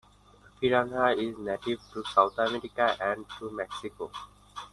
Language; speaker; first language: English; non-native, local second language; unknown